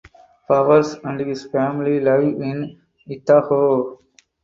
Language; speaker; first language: English; non-native, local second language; Tamil